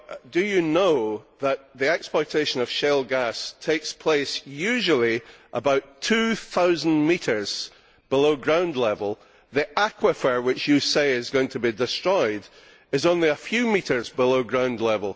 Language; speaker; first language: English; native; English